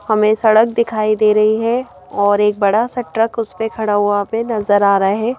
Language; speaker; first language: Hindi; native; Hindi